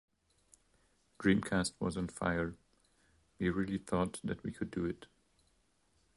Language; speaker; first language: English; non-native, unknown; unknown